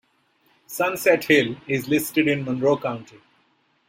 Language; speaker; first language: English; non-native, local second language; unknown